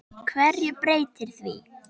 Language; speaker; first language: Icelandic; native; Icelandic